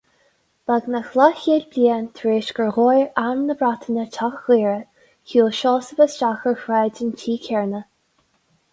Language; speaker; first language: Irish; non-native, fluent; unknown